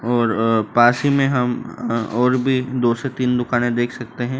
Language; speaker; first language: Hindi; native; Hindi